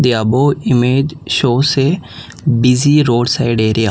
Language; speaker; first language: English; non-native, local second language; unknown